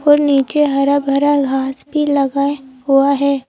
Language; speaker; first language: Hindi; native; Hindi